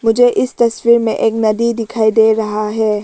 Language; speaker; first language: Hindi; non-native, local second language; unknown